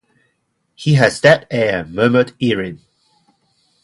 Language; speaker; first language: English; non-native, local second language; Cantonese